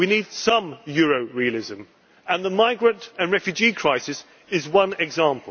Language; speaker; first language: English; native; English